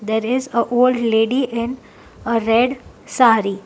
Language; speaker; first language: English; non-native, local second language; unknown